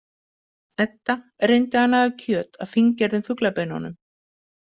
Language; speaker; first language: Icelandic; native; Icelandic